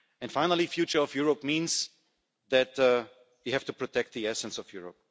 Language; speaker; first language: English; non-native, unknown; German